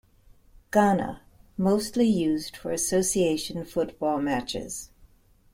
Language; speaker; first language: English; native; English